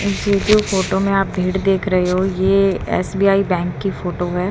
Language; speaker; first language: Hindi; native; Hindi